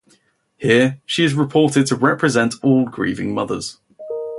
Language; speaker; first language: English; native; English